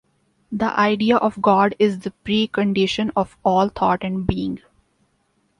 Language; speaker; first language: English; non-native, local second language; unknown